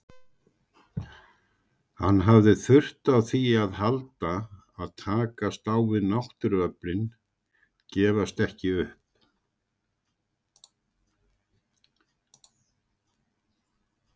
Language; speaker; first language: Icelandic; native; Icelandic